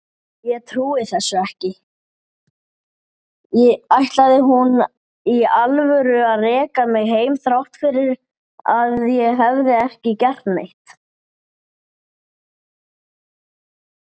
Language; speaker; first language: Icelandic; native; Icelandic